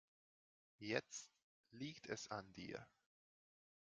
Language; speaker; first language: German; non-native, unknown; Hungarian